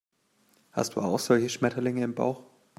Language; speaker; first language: German; native; German